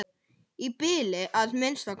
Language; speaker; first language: Icelandic; native; Icelandic